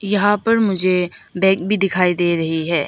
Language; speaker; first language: Hindi; early bilingual, other home language; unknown